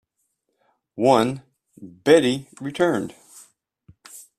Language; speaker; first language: English; native; English